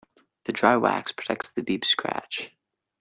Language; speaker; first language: English; native; English